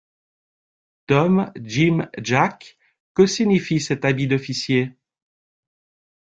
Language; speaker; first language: French; native; French